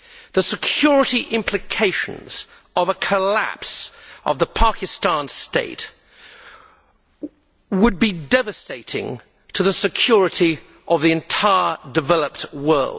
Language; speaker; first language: English; native; English